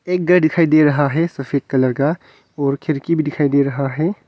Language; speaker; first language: Hindi; non-native, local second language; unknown